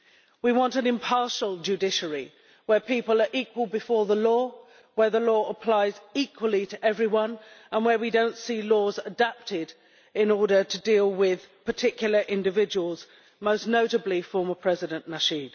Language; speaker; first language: English; native; English